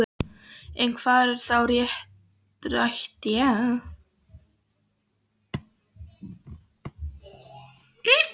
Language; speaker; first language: Icelandic; non-native, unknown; Polish